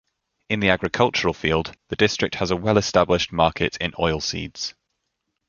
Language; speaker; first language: English; native; English